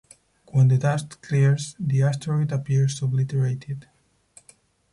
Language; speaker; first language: English; non-native, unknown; Spanish